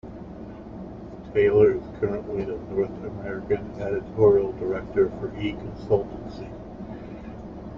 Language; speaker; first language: English; native; English